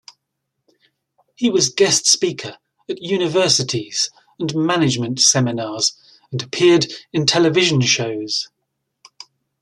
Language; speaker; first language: English; native; English